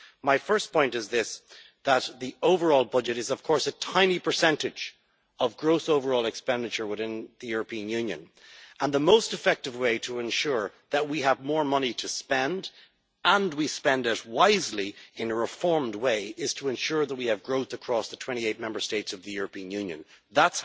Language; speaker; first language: English; native; English